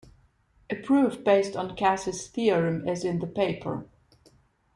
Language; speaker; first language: English; non-native, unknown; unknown